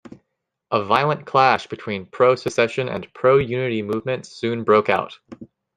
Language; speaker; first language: English; native; English